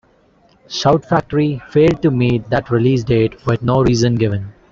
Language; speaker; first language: English; non-native, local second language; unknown